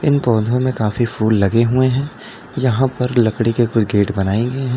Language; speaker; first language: Hindi; native; Hindi